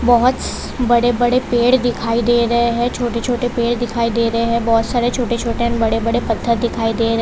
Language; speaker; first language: Hindi; non-native, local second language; Gujarati